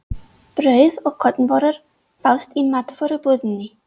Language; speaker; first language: Icelandic; non-native, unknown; English